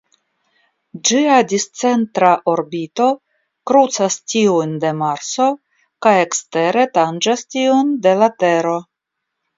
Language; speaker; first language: Esperanto; non-native, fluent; Russian